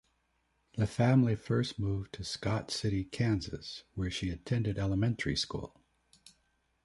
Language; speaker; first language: English; native; English